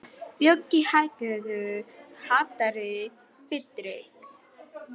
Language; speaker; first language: Icelandic; non-native, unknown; Polish